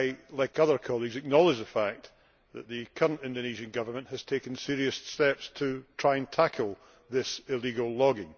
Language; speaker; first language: English; native; English